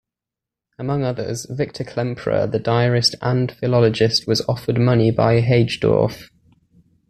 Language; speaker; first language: English; native; English